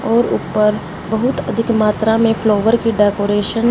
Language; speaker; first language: Hindi; non-native, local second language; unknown